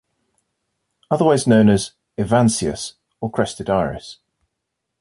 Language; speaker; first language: English; native; English